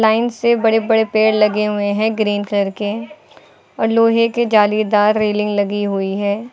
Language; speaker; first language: Hindi; native; Hindi